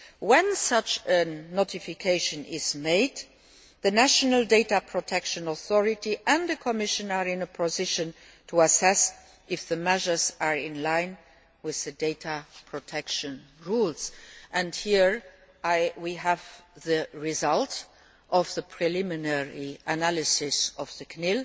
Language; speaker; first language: English; non-native, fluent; Luxembourgish